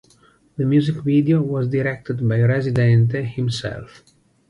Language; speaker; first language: English; non-native, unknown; Italian